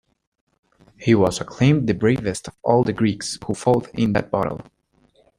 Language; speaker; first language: English; non-native, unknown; Spanish